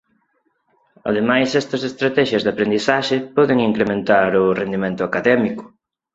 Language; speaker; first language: Galician; non-native, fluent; Spanish